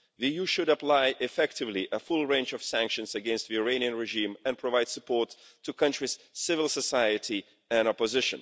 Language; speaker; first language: English; non-native, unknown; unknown